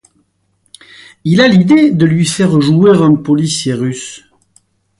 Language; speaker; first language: French; native; French